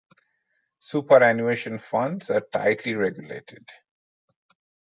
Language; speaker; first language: English; non-native, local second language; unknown